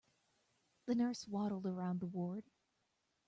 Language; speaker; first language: English; native; English